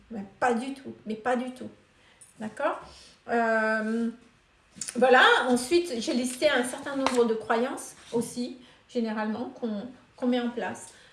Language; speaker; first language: French; non-native, local second language; Malagasy